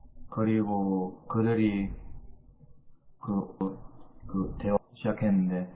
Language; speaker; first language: Korean; native; Korean